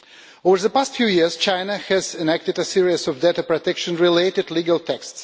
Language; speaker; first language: English; non-native, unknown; Russian